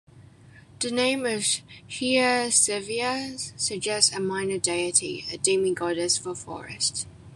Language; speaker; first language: English; non-native, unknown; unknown